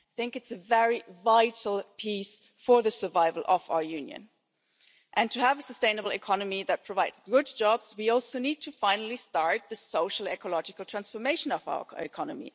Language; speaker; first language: English; non-native, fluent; German